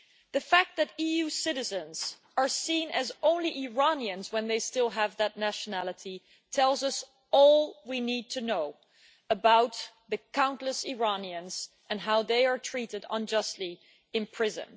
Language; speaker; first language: English; non-native, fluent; Dutch